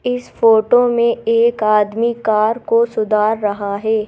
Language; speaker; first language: Hindi; native; Hindi